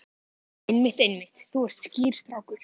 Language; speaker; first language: Icelandic; native; Icelandic